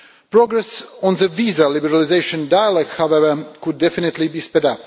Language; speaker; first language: English; non-native, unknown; Russian